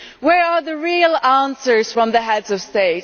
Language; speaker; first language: English; non-native, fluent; German